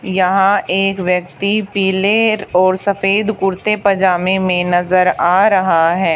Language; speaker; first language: Hindi; native; Hindi